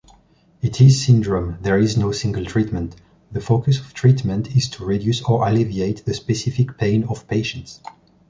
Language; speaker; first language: English; non-native, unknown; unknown